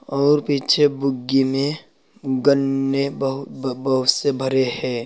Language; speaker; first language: Hindi; native; Hindi